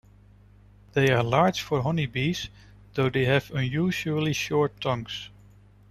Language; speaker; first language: English; non-native, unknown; Dutch